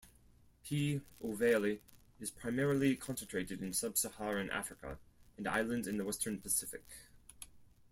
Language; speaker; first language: English; non-native, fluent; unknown